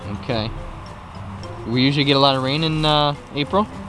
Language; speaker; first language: English; early bilingual, other home language; Korean